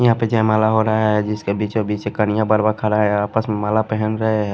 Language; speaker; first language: Hindi; non-native, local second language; Bhojpuri